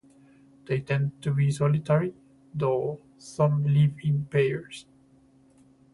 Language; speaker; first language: English; non-native, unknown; Spanish